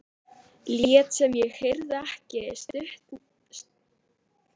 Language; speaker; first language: Icelandic; native; Icelandic